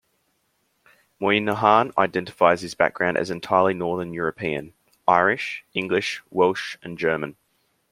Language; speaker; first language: English; native; English